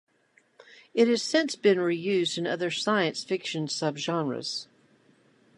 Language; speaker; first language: English; native; English